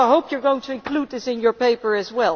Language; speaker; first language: English; non-native, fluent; Dutch